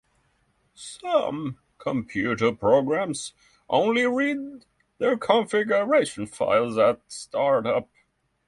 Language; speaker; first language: English; non-native, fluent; Norwegian